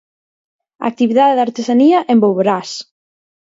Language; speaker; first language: Galician; native; Galician